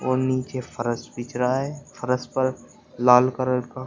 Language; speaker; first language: Hindi; native; Hindi